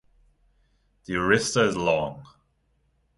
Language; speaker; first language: English; non-native, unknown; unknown